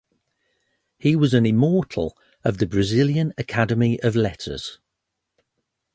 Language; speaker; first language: English; native; English